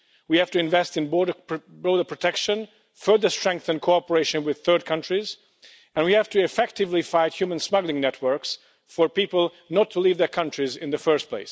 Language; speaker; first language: English; non-native, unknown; Hungarian